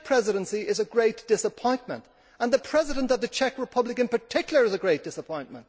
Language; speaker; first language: English; native; English